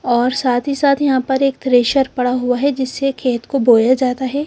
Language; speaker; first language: Hindi; non-native, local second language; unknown